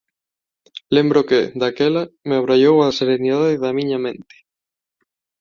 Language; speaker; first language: Galician; non-native, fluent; Spanish